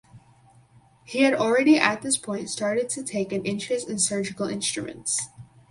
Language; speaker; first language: English; native; English